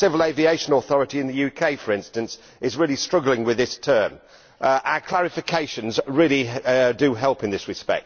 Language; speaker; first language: English; native; English